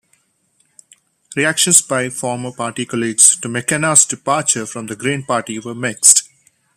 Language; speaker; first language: English; non-native, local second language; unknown